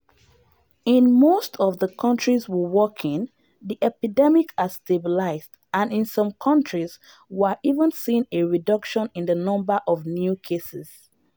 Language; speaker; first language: English; non-native, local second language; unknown